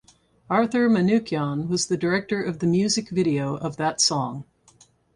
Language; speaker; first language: English; native; English